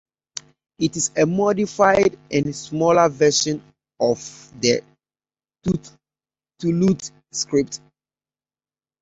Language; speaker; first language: English; native; English